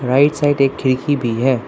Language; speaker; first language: Hindi; non-native, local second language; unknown